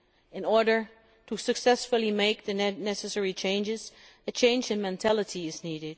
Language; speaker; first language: English; non-native, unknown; Dutch